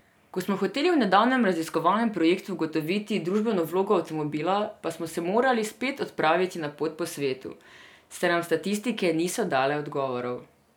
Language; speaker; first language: Slovenian; non-native, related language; Serbian